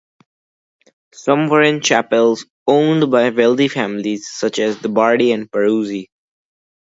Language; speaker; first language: English; non-native, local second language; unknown